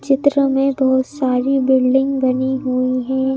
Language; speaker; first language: Hindi; native; Hindi